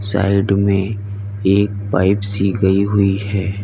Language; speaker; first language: Hindi; native; Hindi